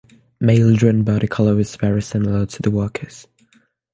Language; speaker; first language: English; non-native, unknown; French